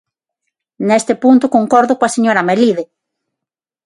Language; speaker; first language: Galician; non-native, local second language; Spanish